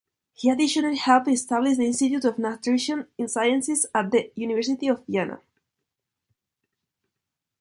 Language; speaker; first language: English; non-native, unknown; Spanish